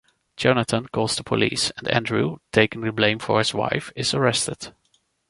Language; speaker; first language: English; non-native, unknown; Dutch